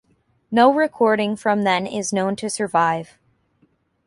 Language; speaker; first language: English; native; English